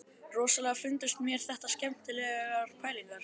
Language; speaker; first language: Icelandic; native; Icelandic